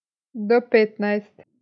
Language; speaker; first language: Slovenian; native; Slovenian